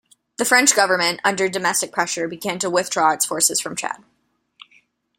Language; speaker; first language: English; native; English